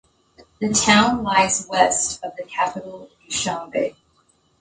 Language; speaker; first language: English; native; English